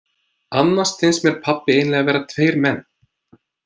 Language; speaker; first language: Icelandic; non-native, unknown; English